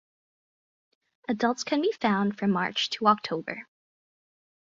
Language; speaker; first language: English; native; English